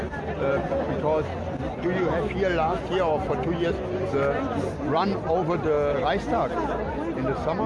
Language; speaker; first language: English; non-native, learner; German